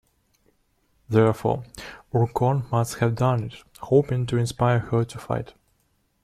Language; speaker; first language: English; non-native, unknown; Russian